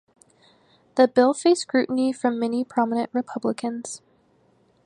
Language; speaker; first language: English; native; English